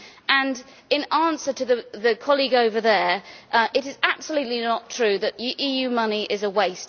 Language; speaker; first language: English; native; English